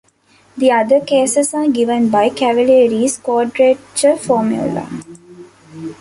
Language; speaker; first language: English; non-native, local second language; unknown